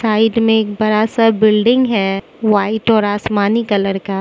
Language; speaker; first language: Hindi; non-native, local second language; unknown